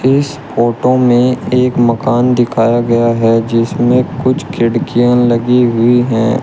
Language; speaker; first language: Hindi; native; Hindi